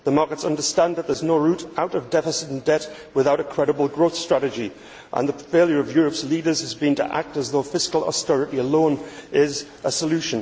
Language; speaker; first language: English; native; English